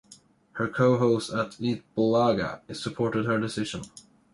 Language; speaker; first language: English; non-native, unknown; Swedish